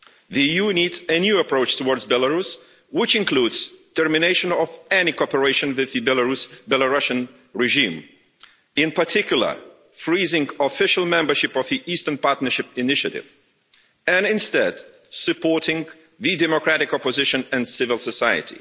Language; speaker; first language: English; non-native, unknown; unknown